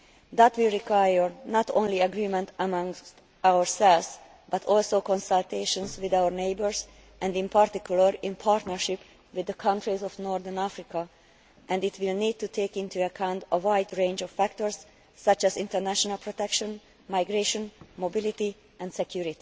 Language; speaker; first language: English; non-native, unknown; Hungarian